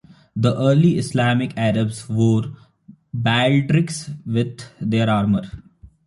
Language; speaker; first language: English; non-native, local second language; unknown